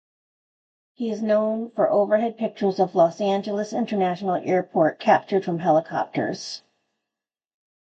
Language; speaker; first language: English; native; English